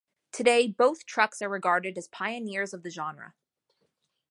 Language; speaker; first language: English; native; English